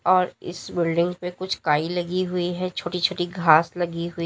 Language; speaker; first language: Hindi; native; Hindi